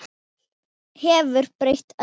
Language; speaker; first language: Icelandic; non-native, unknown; Thai